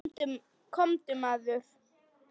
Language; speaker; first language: Icelandic; non-native, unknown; Polish